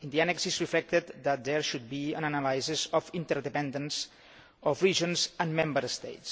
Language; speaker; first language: English; non-native, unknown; Catalan